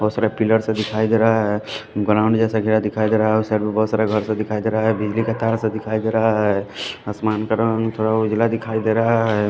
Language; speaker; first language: Hindi; non-native, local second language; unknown